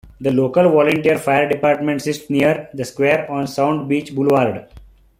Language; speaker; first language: English; non-native, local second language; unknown